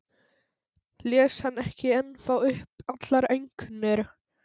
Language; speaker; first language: Icelandic; non-native, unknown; Polish